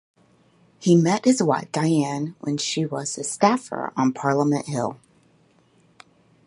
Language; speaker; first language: English; native; English